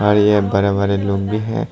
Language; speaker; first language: Hindi; non-native, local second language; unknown